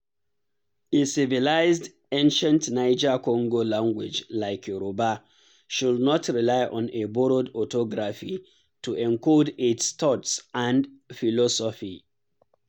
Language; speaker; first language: English; non-native, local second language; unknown